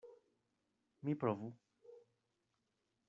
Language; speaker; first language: Esperanto; non-native, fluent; Spanish